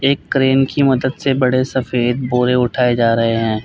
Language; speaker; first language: Hindi; native; Hindi